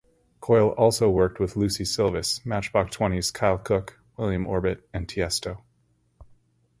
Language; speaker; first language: English; native; English